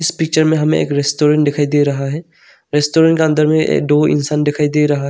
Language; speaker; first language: Hindi; non-native, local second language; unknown